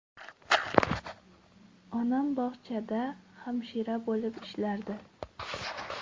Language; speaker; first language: Uzbek; non-native, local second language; Kara-Kalpak